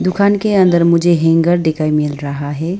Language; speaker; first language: Hindi; non-native, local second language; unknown